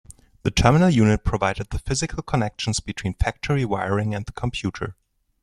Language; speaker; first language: English; non-native, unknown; German